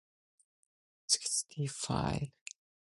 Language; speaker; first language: English; non-native, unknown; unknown